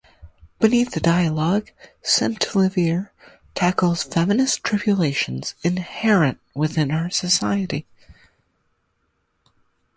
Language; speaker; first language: English; native; English